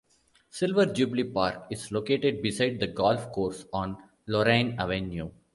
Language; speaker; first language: English; non-native, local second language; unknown